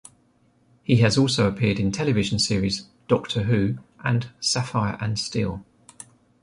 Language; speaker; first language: English; native; English